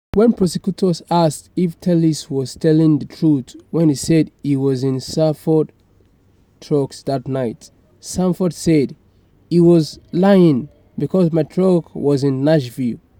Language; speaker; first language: English; non-native, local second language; Yoruba